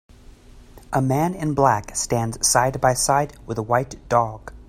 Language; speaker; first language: English; native; English